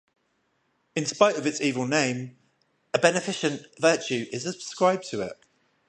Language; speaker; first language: English; native; English